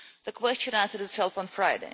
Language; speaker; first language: English; non-native, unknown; Russian